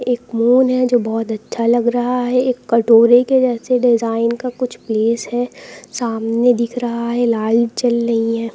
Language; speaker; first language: Hindi; native; Hindi